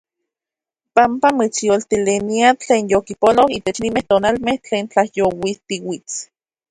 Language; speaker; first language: Central Puebla Nahuatl; native; Central Puebla Nahuatl